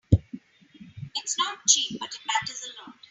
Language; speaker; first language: English; non-native, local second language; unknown